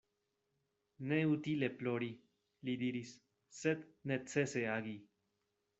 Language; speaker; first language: Esperanto; non-native, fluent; Spanish